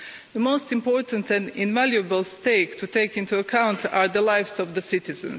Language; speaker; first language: English; non-native, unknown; Croatian